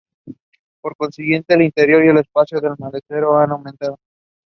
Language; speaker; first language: English; non-native, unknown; Spanish